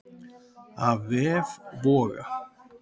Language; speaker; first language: Icelandic; native; Icelandic